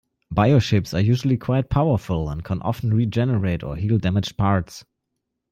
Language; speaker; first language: English; non-native, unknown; German